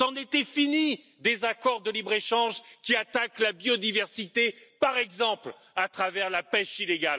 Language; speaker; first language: French; native; French